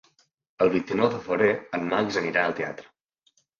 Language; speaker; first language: Catalan; native; Catalan